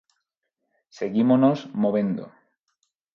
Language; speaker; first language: Galician; non-native, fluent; Spanish